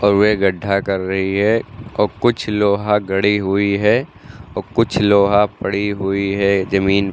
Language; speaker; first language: Hindi; native; Hindi